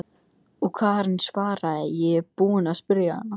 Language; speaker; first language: Icelandic; non-native, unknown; English